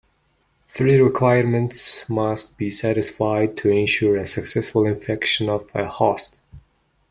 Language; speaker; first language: English; non-native, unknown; Mongolian